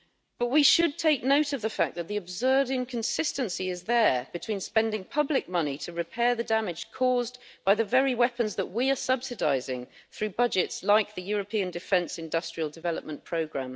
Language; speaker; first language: English; native; English